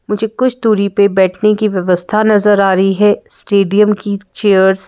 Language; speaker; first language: Hindi; native; Hindi